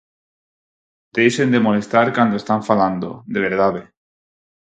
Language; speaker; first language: Galician; non-native, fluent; Spanish